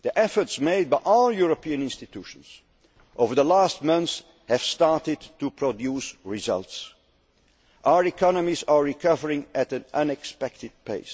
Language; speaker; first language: English; non-native, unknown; Dutch